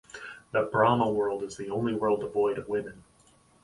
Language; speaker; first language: English; native; English